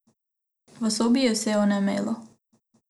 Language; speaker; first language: Slovenian; non-native, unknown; Macedonian